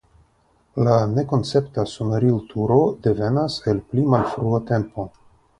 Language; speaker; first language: Esperanto; non-native, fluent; Russian